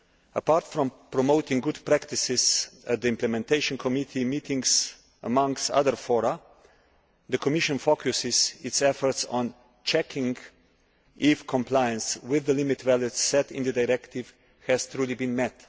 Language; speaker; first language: English; non-native, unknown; Slovenian